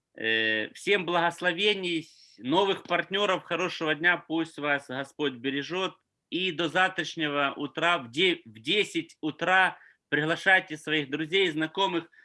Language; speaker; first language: Russian; native; Russian